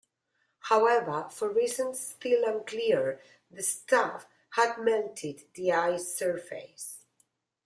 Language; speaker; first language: English; non-native, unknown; Spanish